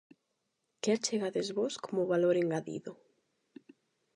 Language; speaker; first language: Galician; non-native, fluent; Spanish